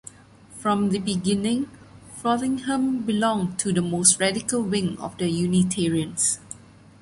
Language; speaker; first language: English; non-native, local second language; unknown